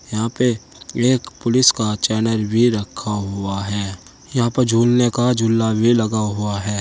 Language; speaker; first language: Hindi; native; Hindi